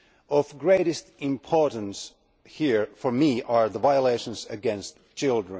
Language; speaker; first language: English; non-native, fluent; Finnish